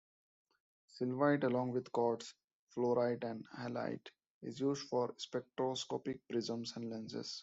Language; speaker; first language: English; non-native, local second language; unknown